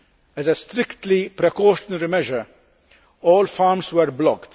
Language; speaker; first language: English; non-native, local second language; Maltese